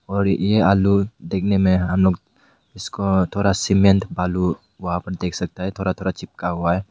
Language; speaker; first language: Hindi; non-native, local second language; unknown